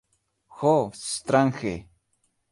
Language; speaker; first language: Esperanto; non-native, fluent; Spanish